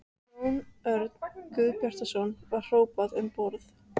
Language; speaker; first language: Icelandic; native; Icelandic